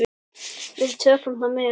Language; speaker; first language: Icelandic; native; Icelandic